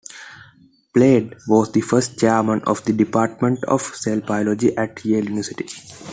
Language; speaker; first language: English; non-native, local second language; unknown